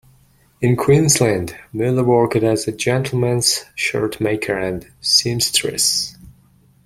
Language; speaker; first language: English; non-native, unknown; Mongolian